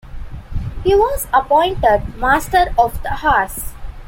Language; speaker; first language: English; non-native, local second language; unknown